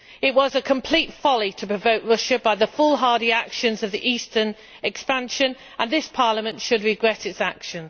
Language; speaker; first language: English; native; English